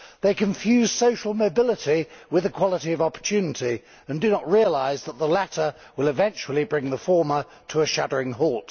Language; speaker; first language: English; native; English